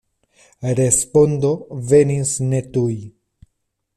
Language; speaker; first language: Esperanto; non-native, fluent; Spanish